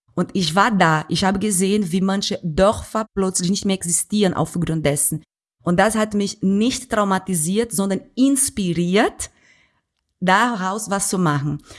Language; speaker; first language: German; non-native, fluent; Portuguese